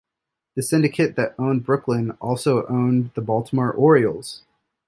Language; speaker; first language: English; native; English